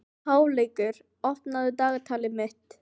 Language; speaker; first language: Icelandic; non-native, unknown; Filipino